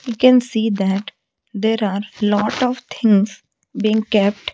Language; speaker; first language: English; non-native, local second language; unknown